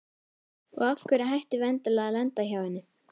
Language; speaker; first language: Icelandic; native; Icelandic